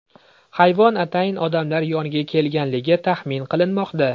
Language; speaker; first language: Uzbek; native; Uzbek